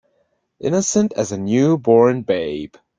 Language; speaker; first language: English; native; English